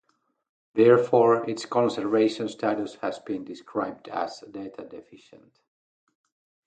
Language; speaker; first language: English; non-native, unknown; Finnish